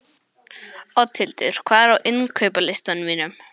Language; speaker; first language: Icelandic; non-native, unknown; English